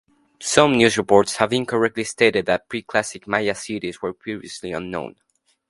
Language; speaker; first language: English; non-native, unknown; Spanish